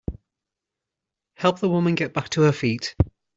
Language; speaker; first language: English; native; English